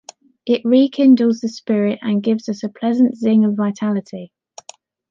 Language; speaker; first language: English; native; English